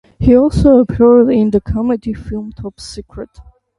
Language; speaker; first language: English; non-native, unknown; Armenian